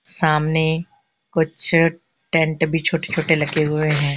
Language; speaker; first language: Hindi; non-native, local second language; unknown